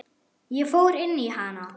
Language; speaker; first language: Icelandic; non-native, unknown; German